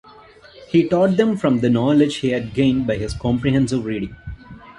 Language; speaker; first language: English; non-native, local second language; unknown